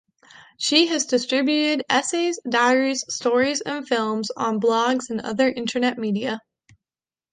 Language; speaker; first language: English; native; English